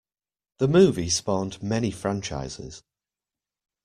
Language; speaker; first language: English; native; English